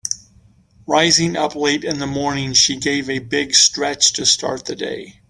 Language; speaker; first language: English; native; English